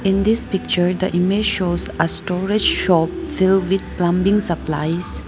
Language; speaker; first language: English; non-native, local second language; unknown